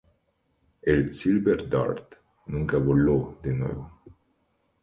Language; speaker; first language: Spanish; native; Spanish